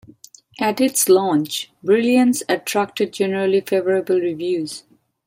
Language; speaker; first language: English; non-native, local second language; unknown